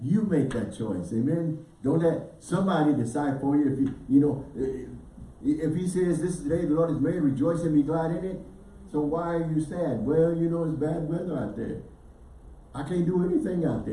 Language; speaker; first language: English; native; English